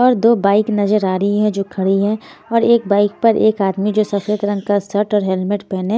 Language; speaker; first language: Hindi; native; Hindi